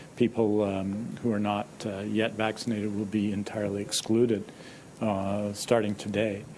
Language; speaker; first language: English; native; English